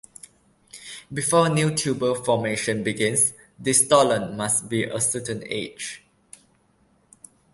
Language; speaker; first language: English; non-native, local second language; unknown